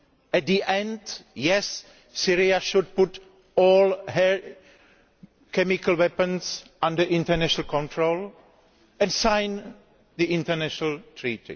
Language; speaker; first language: English; non-native, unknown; Greek